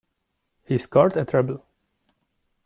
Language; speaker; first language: English; non-native, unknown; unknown